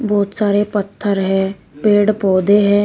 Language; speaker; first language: Hindi; native; Hindi